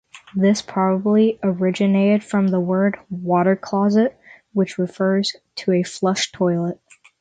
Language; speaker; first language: English; native; English